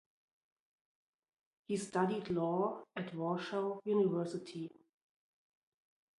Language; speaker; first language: English; non-native, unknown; German